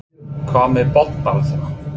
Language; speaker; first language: Icelandic; non-native, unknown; English